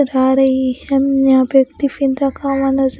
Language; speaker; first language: Hindi; non-native, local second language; Punjabi